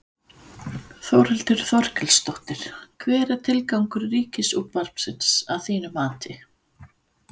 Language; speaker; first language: Icelandic; non-native, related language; Danish